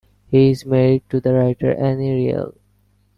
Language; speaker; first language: English; non-native, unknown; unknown